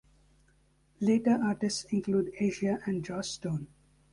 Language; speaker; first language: English; native; English